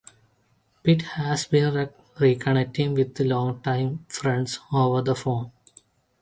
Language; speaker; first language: English; non-native, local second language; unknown